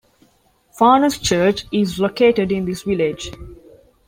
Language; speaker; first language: English; non-native, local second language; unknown